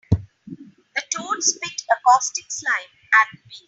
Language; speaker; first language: English; non-native, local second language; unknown